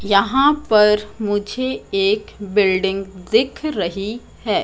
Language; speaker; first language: Hindi; native; Hindi